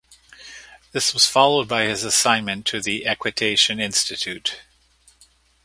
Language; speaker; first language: English; native; English